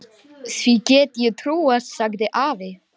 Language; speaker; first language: Icelandic; non-native, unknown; Lithuanian